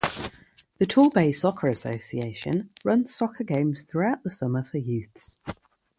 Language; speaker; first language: English; native; English